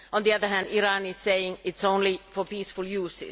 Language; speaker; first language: English; non-native, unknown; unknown